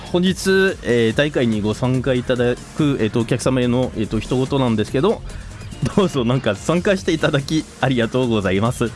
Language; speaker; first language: Japanese; non-native, fluent; French